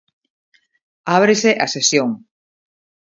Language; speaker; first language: Galician; native; Galician